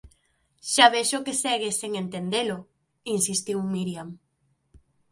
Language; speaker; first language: Galician; native; Galician